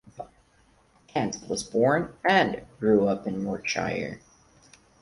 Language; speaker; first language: English; non-native, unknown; Portuguese